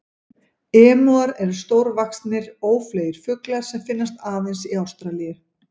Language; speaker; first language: Icelandic; native; Icelandic